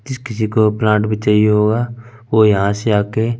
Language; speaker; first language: Hindi; non-native, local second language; Punjabi